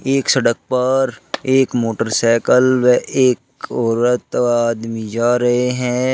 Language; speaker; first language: Hindi; native; Hindi